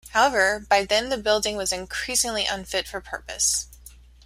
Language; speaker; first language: English; native; English